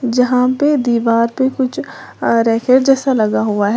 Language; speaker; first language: Hindi; native; Hindi